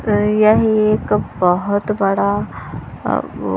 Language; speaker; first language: Hindi; non-native, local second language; Punjabi